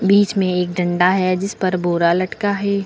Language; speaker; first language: Hindi; native; Hindi